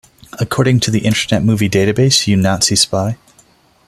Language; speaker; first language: English; non-native, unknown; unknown